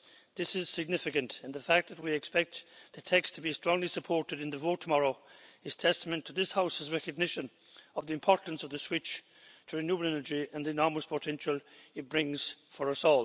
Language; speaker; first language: English; native; English